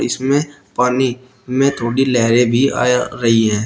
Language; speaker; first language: Hindi; native; Hindi